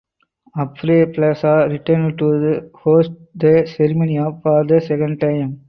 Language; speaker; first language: English; non-native, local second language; Tamil